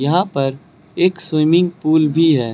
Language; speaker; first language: Hindi; native; Hindi